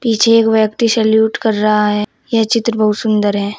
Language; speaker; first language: Hindi; native; Hindi